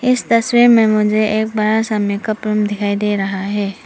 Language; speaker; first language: Hindi; non-native, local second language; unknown